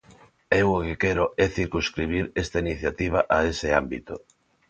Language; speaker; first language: Galician; non-native, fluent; Spanish